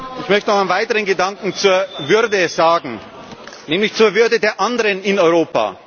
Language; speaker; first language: German; native; German